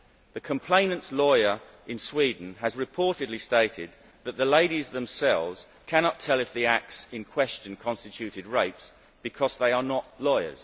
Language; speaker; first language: English; native; English